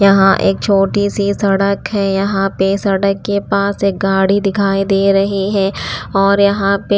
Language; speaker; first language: Hindi; non-native, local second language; Punjabi